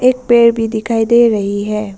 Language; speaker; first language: Hindi; non-native, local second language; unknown